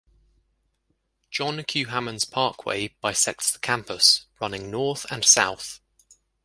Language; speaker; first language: English; native; English